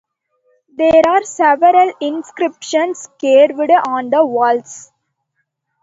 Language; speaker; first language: English; non-native, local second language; Tamil